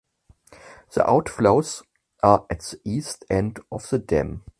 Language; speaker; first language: English; non-native, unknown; German